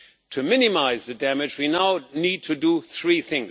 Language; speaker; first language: English; non-native, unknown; German